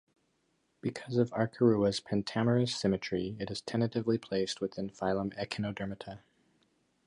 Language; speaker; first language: English; native; English